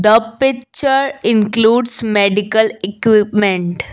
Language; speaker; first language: English; non-native, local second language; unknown